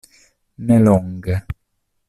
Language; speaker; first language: Esperanto; non-native, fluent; Italian